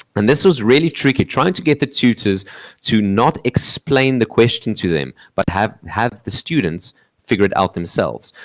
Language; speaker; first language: English; non-native, local second language; Afrikaans